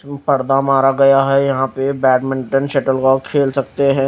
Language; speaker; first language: Hindi; non-native, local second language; Punjabi